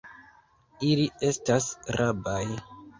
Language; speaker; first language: Esperanto; non-native, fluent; Kinyarwanda